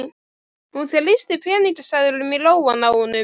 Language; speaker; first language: Icelandic; native; Icelandic